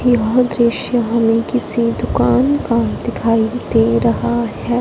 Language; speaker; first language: Hindi; non-native, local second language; Punjabi